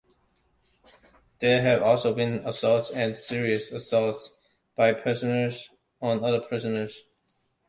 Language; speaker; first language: English; non-native, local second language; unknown